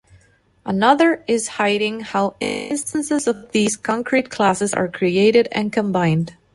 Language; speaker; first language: English; non-native, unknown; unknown